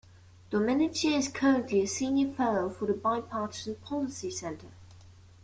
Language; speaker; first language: English; non-native, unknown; German